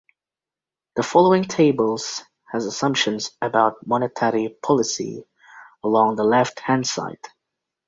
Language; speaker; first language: English; native; English